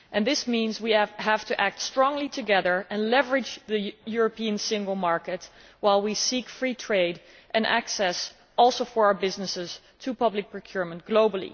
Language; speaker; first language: English; non-native, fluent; Dutch